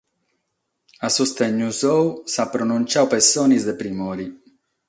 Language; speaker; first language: Sardinian; non-native, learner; Catalan